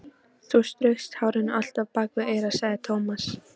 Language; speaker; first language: Icelandic; non-native, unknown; Polish